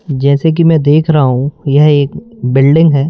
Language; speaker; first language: Hindi; native; Hindi